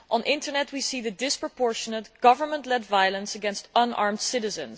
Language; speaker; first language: English; non-native, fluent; Dutch